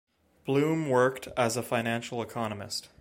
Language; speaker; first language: English; native; English